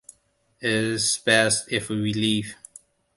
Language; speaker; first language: English; non-native, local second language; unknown